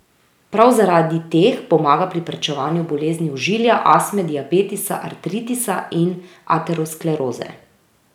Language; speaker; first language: Slovenian; native; Slovenian